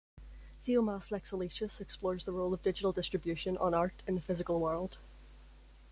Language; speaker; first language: English; native; English